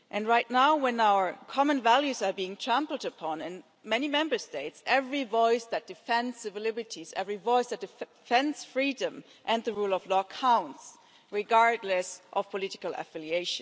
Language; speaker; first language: English; non-native, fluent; German